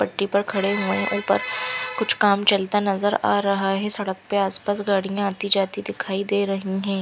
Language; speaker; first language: Hindi; non-native, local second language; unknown